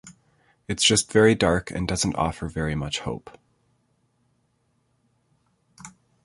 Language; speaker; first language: English; native; English